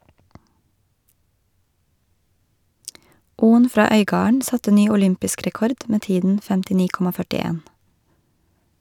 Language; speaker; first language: Norwegian; native; Norwegian